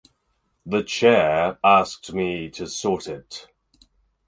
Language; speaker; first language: English; native; English